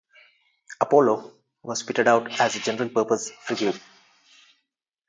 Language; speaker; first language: English; non-native, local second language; Telugu